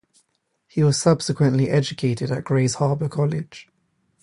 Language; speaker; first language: English; native; English